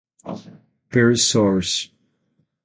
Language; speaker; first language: English; non-native, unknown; Spanish